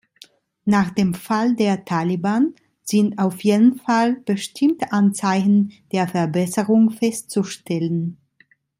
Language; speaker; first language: German; non-native, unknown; Italian